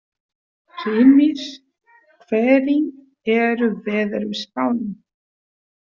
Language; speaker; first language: Icelandic; non-native, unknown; Portuguese